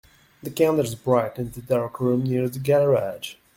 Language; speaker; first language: English; non-native, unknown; French